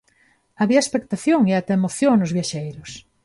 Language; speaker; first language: Galician; non-native, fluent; Spanish